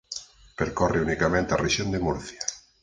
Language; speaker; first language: Galician; native; Galician